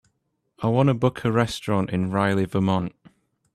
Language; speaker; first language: English; native; English